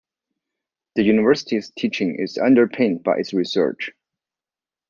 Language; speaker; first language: English; non-native, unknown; Chinese